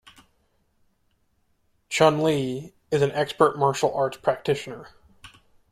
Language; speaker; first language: English; native; English